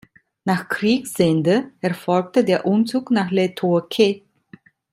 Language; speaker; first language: German; non-native, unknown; Italian